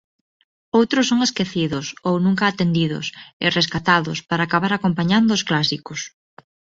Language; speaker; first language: Galician; non-native, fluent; Spanish